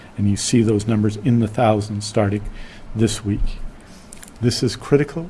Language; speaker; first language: English; native; English